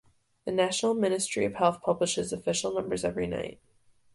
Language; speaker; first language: English; native; English